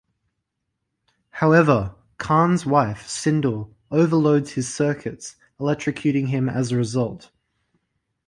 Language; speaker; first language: English; native; English